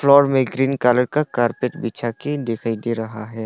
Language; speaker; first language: Hindi; non-native, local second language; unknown